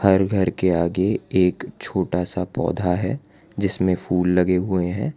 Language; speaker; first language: Hindi; non-native, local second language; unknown